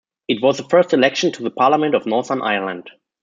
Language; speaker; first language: English; non-native, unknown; German